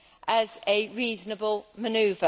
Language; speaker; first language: English; native; English